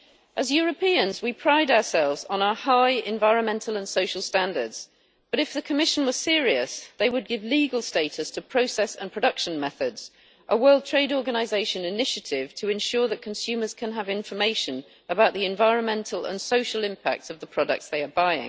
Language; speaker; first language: English; native; English